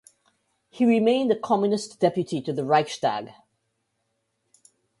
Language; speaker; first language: English; native; English